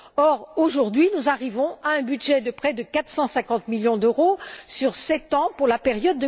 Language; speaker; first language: French; native; French